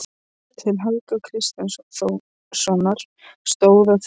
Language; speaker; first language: Icelandic; non-native, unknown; Polish